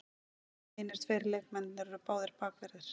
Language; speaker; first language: Icelandic; native; Icelandic